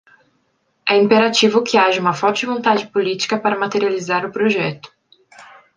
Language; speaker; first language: Portuguese; native; Portuguese